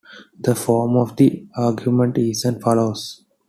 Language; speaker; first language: English; non-native, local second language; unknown